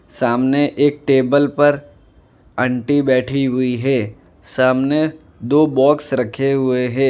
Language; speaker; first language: Hindi; non-native, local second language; Gujarati